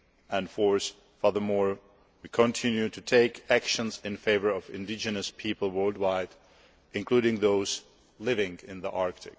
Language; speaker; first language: English; non-native, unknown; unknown